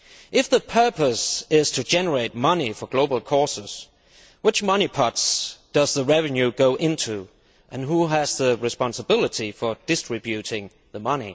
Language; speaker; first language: English; non-native, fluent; Danish